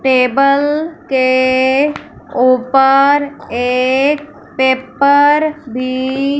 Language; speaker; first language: Hindi; non-native, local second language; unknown